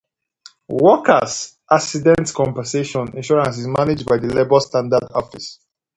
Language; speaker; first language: English; non-native, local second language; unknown